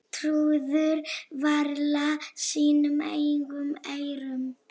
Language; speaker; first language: Icelandic; non-native, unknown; Polish